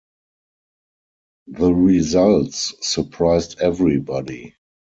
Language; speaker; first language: English; non-native, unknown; German